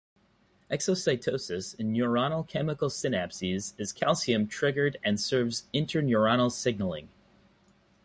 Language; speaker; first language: English; native; English